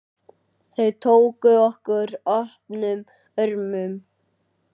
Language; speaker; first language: Icelandic; native; Icelandic